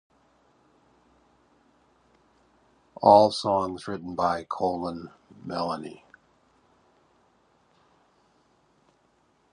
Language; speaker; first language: English; native; English